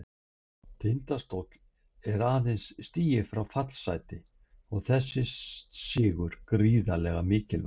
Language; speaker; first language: Icelandic; native; Icelandic